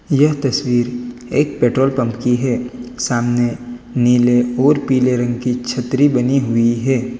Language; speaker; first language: Hindi; non-native, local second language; Gujarati